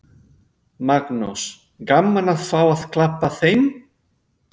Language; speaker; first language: Icelandic; non-native, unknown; Spanish